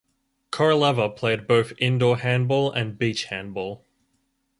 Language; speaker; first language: English; native; English